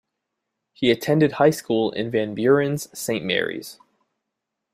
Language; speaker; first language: English; native; English